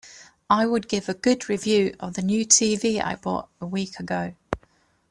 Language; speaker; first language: English; native; English